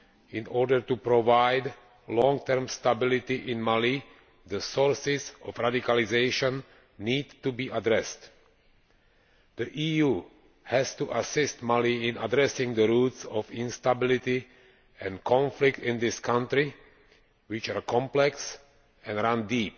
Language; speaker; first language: English; non-native, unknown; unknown